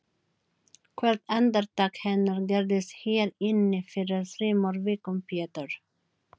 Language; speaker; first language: Icelandic; non-native, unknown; Filipino